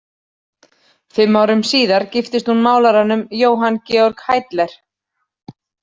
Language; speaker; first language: Icelandic; native; Icelandic